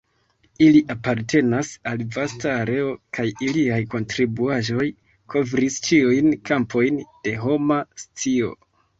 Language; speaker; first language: Esperanto; non-native, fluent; Kinyarwanda